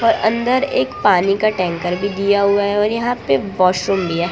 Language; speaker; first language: Hindi; non-native, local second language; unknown